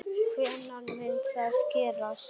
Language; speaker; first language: Icelandic; native; Icelandic